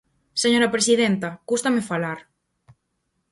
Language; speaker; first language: Galician; native; Galician